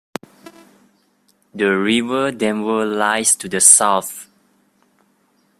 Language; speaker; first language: English; non-native, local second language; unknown